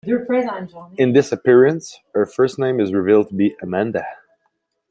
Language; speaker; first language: English; non-native, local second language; French